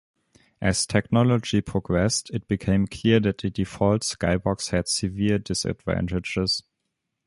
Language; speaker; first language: English; non-native, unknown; German